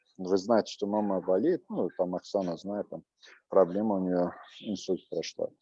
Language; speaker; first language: Russian; non-native, local second language; Azerbaijani